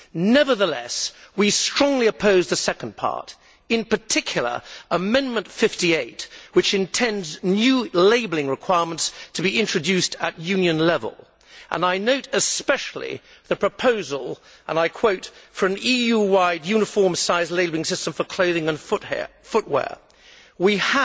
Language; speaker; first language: English; native; English